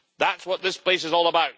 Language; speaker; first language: English; native; English